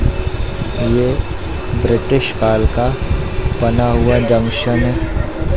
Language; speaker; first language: Hindi; native; Hindi